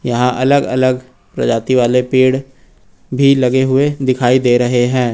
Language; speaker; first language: Hindi; native; Hindi